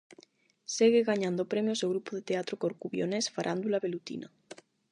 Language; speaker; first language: Galician; non-native, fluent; Spanish